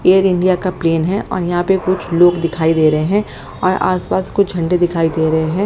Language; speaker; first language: Hindi; native; Hindi